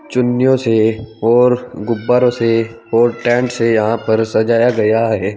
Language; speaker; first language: Hindi; native; Hindi